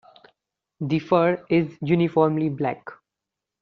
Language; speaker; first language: English; non-native, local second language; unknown